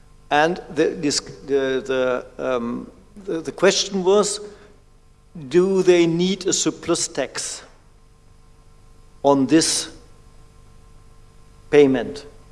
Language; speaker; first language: English; non-native, learner; German